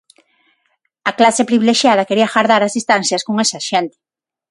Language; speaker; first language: Galician; non-native, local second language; Spanish